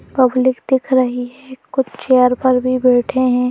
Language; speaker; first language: Hindi; native; Hindi